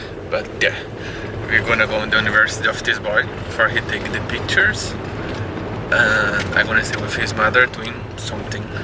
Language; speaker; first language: English; non-native, learner; Portuguese